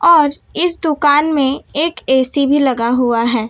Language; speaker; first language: Hindi; non-native, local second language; Gujarati